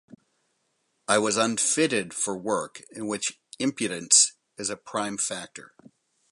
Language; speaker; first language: English; native; English